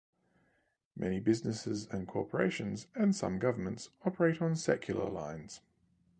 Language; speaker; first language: English; native; English